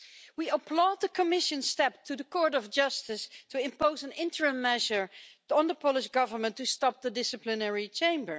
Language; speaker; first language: English; non-native, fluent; Dutch